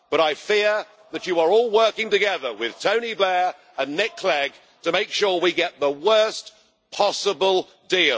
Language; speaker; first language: English; native; English